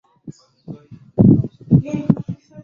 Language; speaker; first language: English; non-native, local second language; Swahili